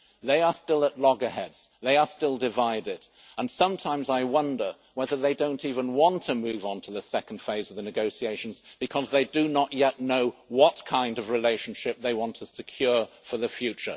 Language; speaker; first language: English; native; English